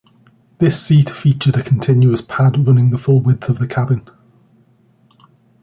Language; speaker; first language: English; native; English